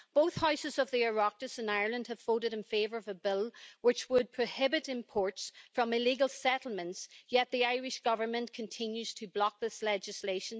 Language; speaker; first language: English; native; English